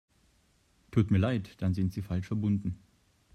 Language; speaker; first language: German; native; German